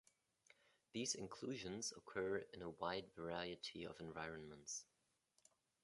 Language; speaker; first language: English; non-native, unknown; German